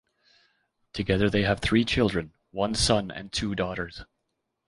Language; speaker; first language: English; native; English